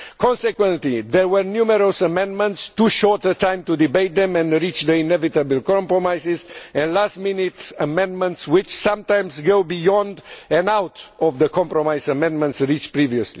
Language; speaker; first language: English; non-native, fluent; Romanian